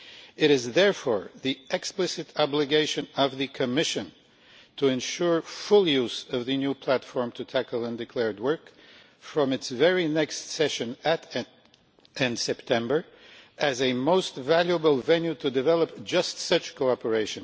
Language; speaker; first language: English; non-native, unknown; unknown